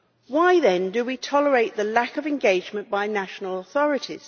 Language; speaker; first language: English; native; English